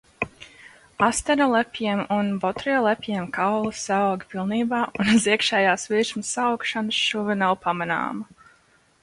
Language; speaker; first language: Latvian; early bilingual, heritage; Latvian